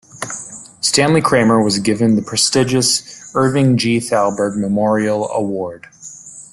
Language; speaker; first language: English; native; English